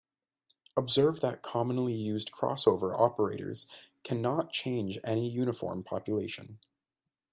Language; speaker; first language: English; native; English